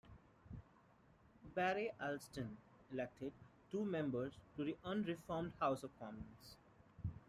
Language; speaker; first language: English; non-native, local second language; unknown